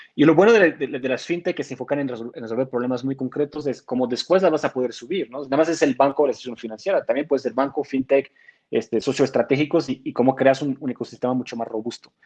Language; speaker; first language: Spanish; non-native, fluent; French